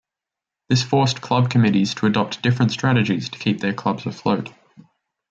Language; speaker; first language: English; native; English